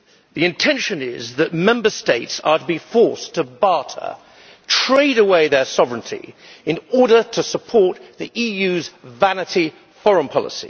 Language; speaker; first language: English; native; English